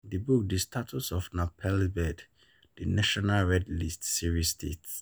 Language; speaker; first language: English; non-native, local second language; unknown